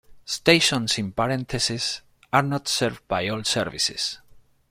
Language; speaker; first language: English; non-native, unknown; Spanish